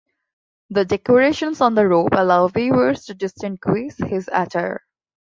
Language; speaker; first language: English; non-native, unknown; Bangla